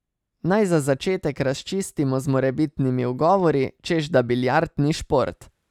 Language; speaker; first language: Slovenian; native; Slovenian